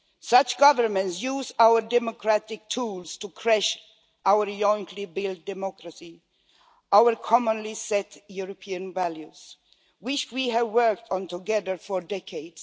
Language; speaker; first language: English; non-native, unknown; Swedish